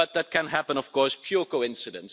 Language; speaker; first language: English; non-native, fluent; Dutch